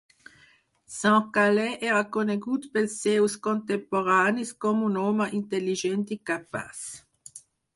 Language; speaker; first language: Catalan; non-native, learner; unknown